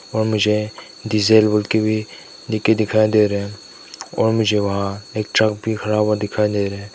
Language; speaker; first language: Hindi; non-native, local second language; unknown